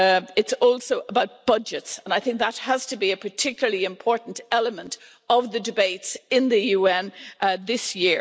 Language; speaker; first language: English; native; English